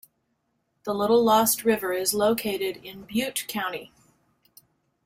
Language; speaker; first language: English; native; English